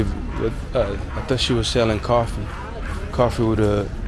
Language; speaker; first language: English; early bilingual, other home language; Spanish